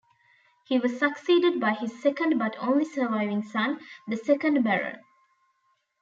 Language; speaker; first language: English; non-native, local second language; Tamil